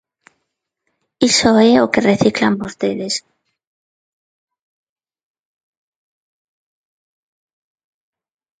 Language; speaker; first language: Galician; non-native, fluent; Spanish